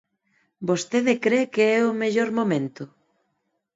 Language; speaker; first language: Galician; non-native, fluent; Spanish